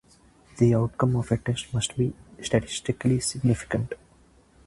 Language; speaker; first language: English; non-native, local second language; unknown